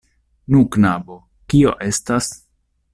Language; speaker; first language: Esperanto; non-native, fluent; Italian